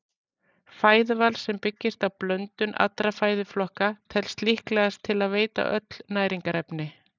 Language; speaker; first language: Icelandic; native; Icelandic